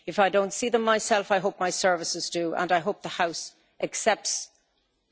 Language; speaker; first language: English; native; English